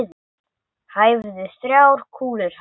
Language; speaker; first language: Icelandic; non-native, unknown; English